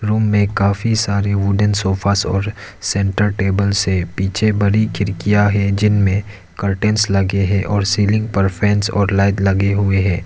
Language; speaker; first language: Hindi; non-native, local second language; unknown